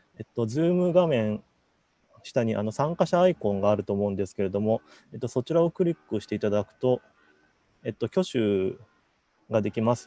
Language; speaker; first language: Japanese; native; Japanese